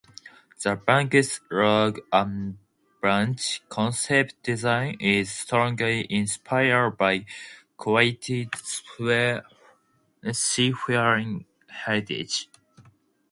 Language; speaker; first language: English; non-native, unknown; Japanese